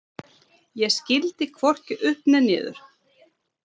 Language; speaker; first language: Icelandic; non-native, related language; Swedish